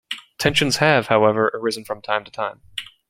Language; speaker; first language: English; native; English